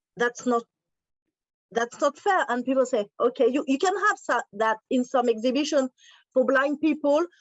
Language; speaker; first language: English; non-native, learner; French